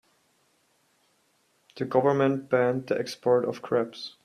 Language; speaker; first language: English; non-native, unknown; German